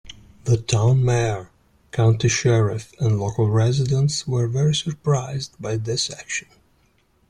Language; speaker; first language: English; non-native, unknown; Italian